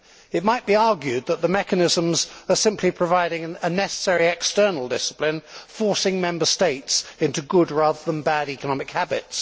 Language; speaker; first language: English; native; English